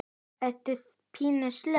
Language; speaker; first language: Icelandic; native; Icelandic